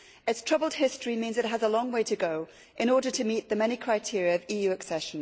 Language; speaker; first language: English; native; English